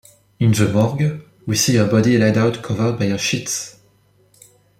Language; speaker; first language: English; non-native, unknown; French